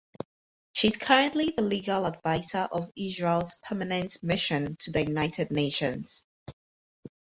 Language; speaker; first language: English; native; English